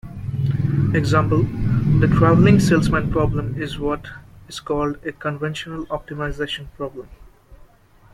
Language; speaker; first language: English; non-native, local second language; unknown